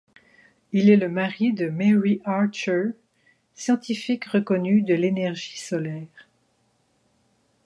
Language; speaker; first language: French; native; French